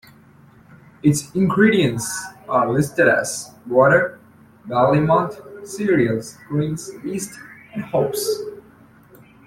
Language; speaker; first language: English; native; English